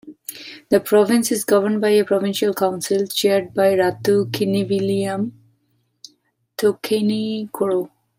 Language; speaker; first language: English; non-native, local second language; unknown